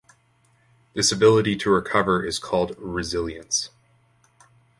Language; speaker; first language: English; native; English